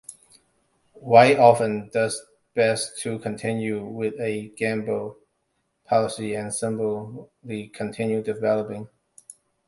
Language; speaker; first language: English; non-native, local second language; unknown